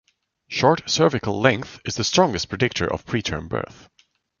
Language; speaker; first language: English; non-native, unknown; German